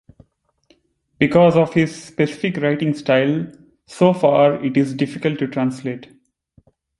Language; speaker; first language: English; non-native, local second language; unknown